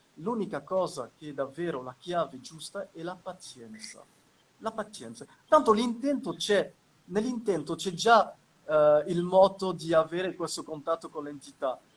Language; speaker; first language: Italian; non-native, fluent; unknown